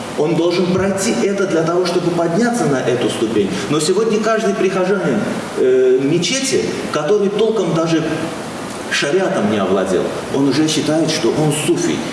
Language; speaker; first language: Russian; non-native, local second language; Azerbaijani